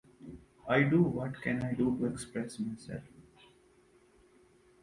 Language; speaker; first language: English; non-native, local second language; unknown